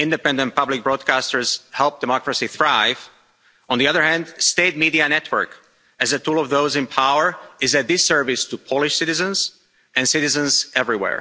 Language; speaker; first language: English; non-native, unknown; Slovak